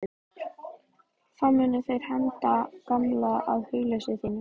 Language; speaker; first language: Icelandic; native; Icelandic